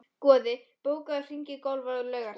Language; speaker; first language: Icelandic; non-native, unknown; Polish